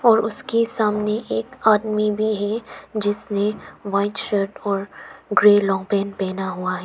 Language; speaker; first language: Hindi; non-native, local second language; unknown